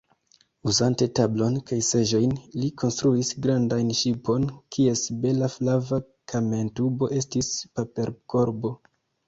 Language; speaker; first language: Esperanto; non-native, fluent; Kinyarwanda